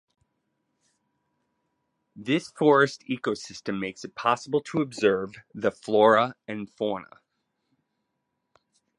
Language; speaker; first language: English; native; English